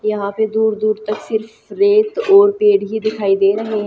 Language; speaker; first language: Hindi; native; Hindi